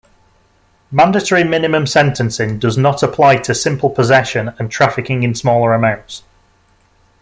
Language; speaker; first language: English; native; English